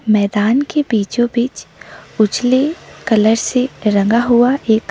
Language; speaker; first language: Hindi; non-native, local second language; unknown